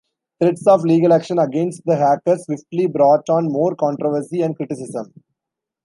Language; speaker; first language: English; non-native, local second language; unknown